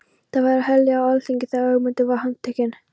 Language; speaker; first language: Icelandic; non-native, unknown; Polish